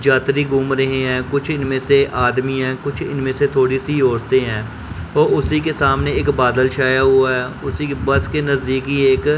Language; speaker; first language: Hindi; non-native, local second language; Punjabi